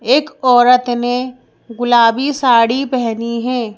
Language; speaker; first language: Hindi; native; Hindi